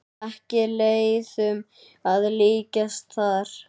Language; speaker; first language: Icelandic; native; Icelandic